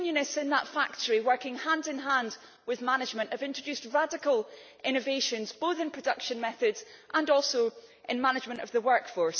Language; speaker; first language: English; native; English